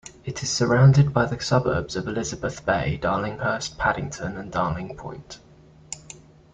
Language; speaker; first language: English; native; English